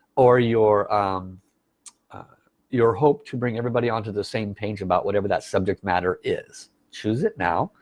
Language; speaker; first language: English; native; English